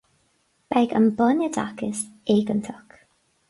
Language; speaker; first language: Irish; non-native, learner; English